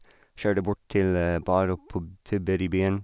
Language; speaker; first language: Norwegian; non-native, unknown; English